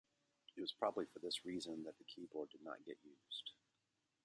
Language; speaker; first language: English; native; English